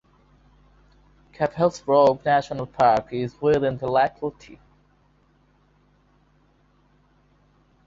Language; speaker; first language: English; non-native, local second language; Bangla